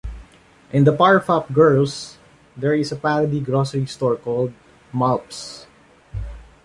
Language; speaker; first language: English; non-native, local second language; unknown